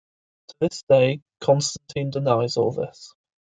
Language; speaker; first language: English; native; English